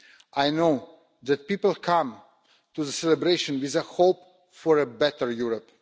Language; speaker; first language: English; non-native, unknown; Russian